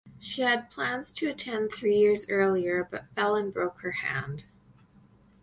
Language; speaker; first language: English; native; English